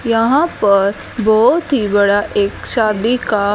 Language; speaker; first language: Hindi; native; Hindi